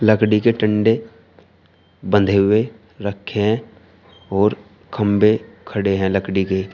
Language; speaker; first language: Hindi; native; Hindi